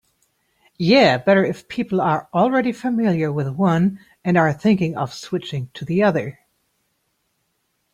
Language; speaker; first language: English; native; English